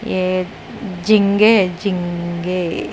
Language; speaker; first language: Hindi; non-native, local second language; Punjabi